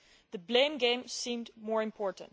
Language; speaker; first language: English; non-native, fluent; Dutch